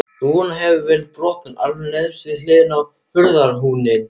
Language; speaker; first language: Icelandic; non-native, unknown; German